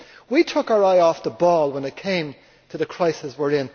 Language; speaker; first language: English; native; English